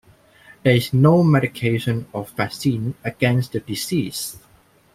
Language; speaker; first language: English; non-native, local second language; Cantonese